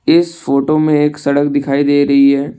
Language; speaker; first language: Hindi; non-native, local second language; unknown